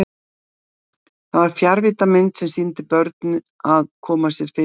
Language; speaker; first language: Icelandic; native; Icelandic